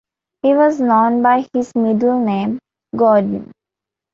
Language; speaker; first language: English; non-native, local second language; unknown